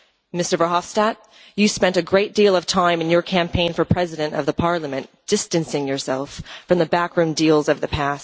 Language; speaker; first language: English; non-native, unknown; Dutch